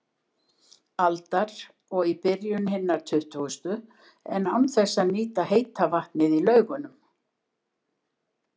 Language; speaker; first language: Icelandic; native; Icelandic